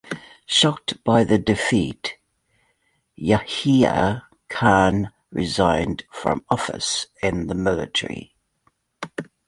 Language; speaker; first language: English; native; English